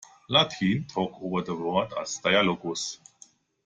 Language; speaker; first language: English; non-native, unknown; German